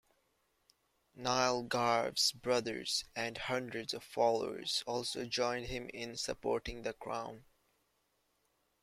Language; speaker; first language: English; native; English